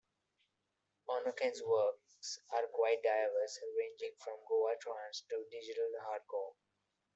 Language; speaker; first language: English; non-native, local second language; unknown